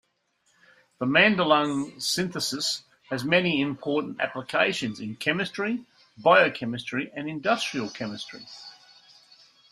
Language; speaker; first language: English; native; English